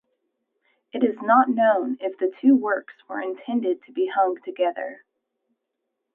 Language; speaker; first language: English; native; English